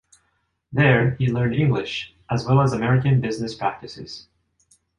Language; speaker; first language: English; non-native, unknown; Japanese